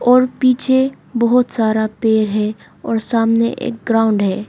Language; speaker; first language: Hindi; non-native, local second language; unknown